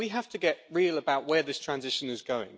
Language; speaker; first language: English; native; English